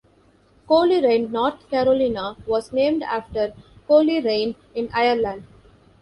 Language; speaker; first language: English; non-native, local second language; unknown